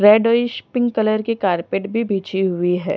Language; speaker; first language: Hindi; non-native, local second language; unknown